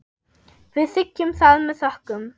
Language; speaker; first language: Icelandic; non-native, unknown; German